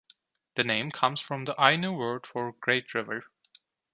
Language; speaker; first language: English; non-native, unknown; Turkish